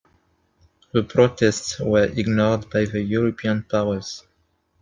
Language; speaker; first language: English; non-native, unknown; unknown